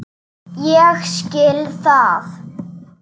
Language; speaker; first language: Icelandic; non-native, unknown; Slovak